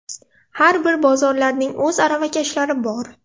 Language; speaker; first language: Uzbek; non-native, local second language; Russian